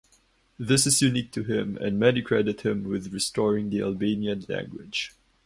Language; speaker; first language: English; non-native, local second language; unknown